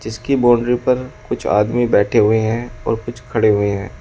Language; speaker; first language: Hindi; native; Hindi